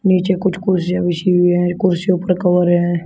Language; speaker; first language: Hindi; native; Hindi